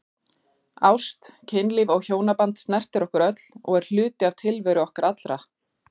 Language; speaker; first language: Icelandic; native; Icelandic